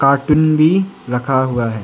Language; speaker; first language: Hindi; non-native, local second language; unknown